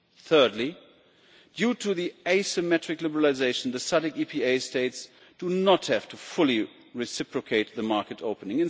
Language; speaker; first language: English; non-native, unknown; German